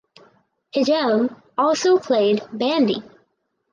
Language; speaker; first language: English; native; English